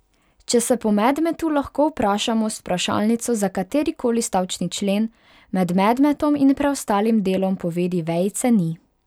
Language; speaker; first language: Slovenian; non-native, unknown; Hungarian